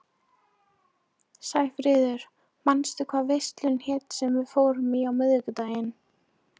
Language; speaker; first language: Icelandic; non-native, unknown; Polish